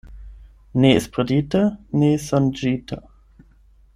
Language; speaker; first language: Esperanto; non-native, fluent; German